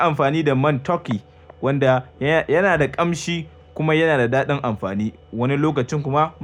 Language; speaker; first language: Hausa; native; Hausa